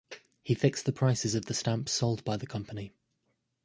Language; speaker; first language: English; native; English